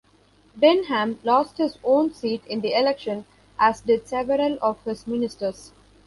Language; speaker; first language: English; non-native, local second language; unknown